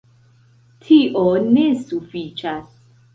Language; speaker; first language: Esperanto; non-native, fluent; Central Kurdish